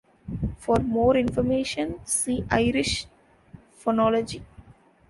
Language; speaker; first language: English; non-native, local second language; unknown